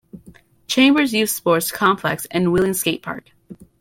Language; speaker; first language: English; native; English